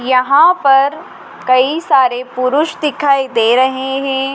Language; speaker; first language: Hindi; native; Hindi